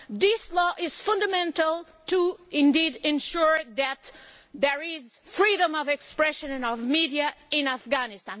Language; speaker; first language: English; non-native, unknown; Portuguese